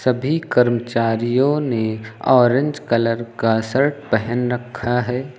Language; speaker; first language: Hindi; native; Hindi